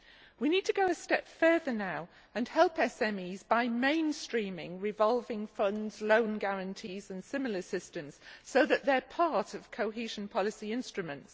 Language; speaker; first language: English; native; English